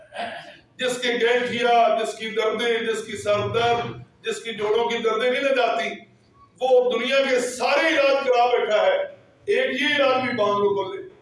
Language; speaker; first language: Urdu; non-native, local second language; Punjabi